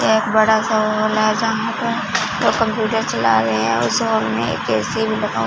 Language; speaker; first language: Hindi; non-native, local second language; Punjabi